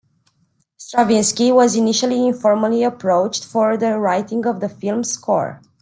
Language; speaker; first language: English; non-native, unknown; Romanian